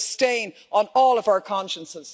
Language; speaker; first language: English; native; English